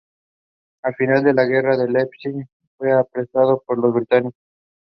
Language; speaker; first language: English; non-native, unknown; Spanish